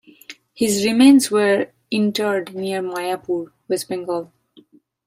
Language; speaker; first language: English; non-native, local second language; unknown